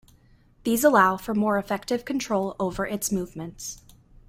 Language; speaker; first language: English; native; English